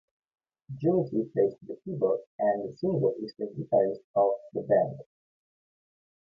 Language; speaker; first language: English; non-native, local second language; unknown